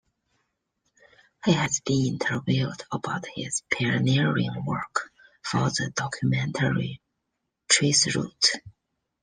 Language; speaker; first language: English; non-native, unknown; Chinese